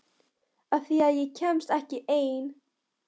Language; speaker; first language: Icelandic; non-native, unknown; Polish